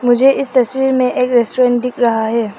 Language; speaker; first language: Hindi; non-native, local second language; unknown